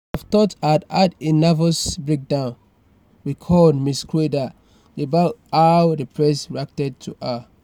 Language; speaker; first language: English; non-native, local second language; Yoruba